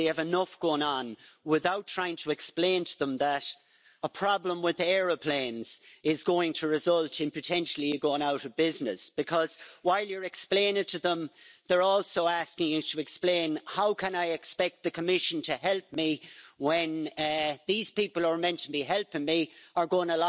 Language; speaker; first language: English; native; English